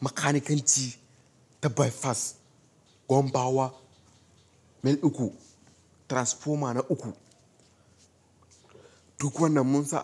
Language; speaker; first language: Hausa; native; Hausa